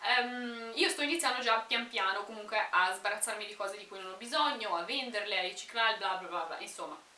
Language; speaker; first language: Italian; early bilingual, other home language; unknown